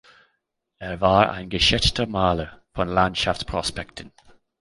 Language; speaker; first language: German; non-native, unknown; English